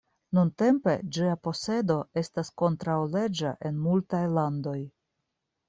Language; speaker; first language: Esperanto; non-native, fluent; Russian